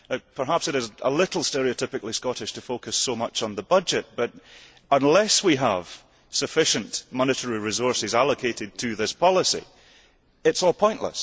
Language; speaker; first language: English; early bilingual, heritage; English